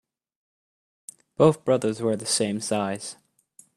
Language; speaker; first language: English; native; English